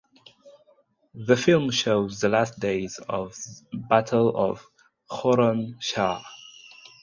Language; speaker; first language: English; non-native, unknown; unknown